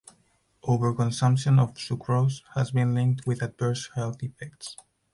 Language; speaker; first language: English; non-native, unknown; Spanish